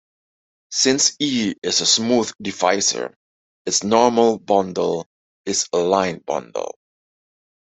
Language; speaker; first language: English; non-native, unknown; Dutch